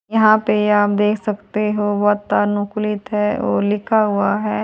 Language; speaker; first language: Hindi; native; Hindi